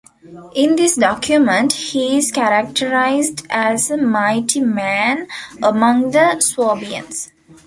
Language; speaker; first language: English; non-native, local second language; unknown